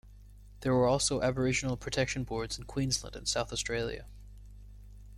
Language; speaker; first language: English; native; English